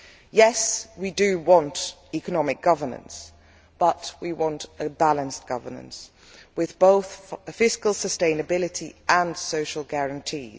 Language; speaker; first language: English; non-native, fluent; Dutch